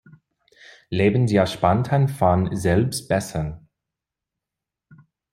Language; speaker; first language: German; non-native, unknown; English